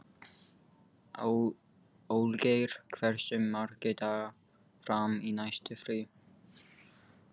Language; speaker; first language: Icelandic; non-native, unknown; English